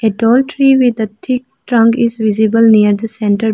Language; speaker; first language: English; non-native, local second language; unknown